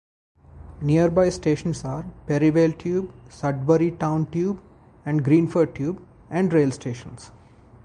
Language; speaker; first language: English; non-native, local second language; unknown